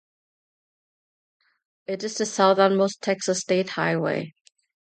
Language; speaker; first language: English; non-native, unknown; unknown